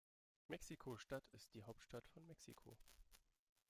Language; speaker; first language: German; native; German